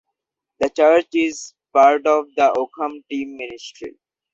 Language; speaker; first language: English; non-native, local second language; Bangla